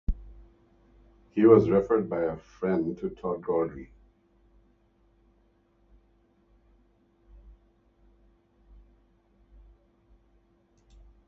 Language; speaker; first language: English; native; English